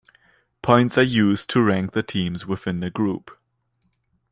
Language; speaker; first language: English; non-native, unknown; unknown